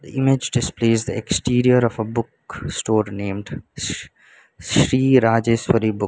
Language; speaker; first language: English; non-native, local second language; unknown